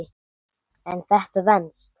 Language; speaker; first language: Icelandic; non-native, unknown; English